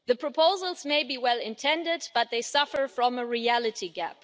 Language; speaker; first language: English; non-native, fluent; German